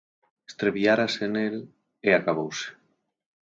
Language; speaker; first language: Galician; native; Galician